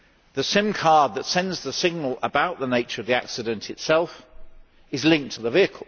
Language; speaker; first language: English; native; English